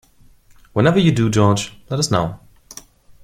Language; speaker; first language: English; non-native, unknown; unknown